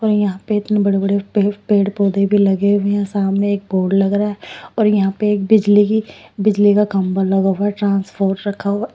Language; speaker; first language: Hindi; non-native, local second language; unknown